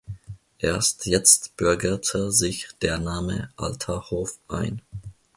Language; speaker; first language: German; non-native, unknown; Finnish